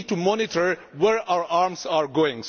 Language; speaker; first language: English; non-native, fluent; Czech